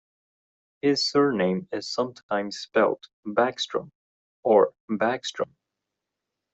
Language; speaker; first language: English; non-native, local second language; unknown